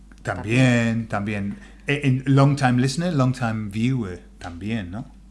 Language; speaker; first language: Spanish; non-native, fluent; English